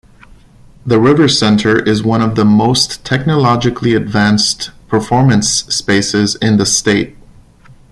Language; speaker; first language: English; non-native, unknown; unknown